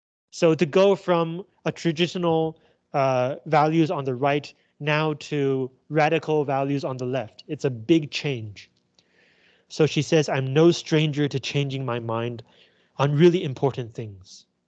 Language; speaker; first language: English; non-native, fluent; Chinese